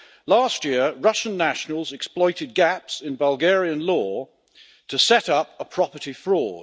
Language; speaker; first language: English; native; English